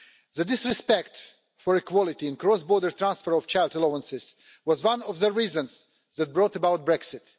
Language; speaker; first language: English; non-native, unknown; Russian